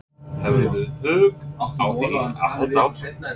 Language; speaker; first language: Icelandic; non-native, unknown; English